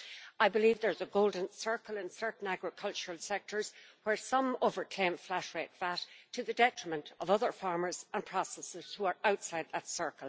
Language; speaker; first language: English; native; English